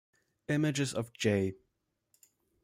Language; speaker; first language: English; non-native, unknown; German